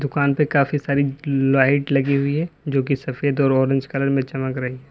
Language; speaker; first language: Hindi; native; Hindi